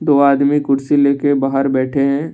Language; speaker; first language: Hindi; non-native, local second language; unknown